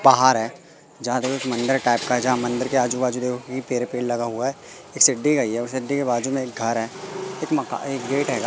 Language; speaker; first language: Hindi; native; Hindi